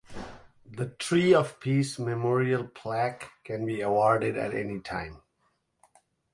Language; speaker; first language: English; non-native, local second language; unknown